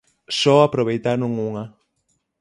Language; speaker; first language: Galician; native; Galician